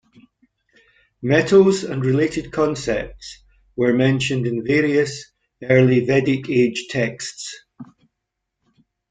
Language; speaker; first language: English; native; English